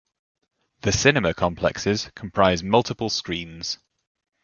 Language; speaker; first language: English; native; English